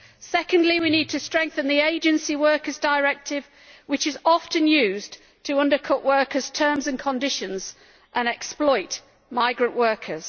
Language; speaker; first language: English; native; English